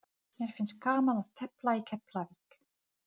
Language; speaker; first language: Icelandic; non-native, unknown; Czech